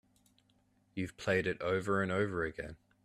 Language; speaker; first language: English; native; English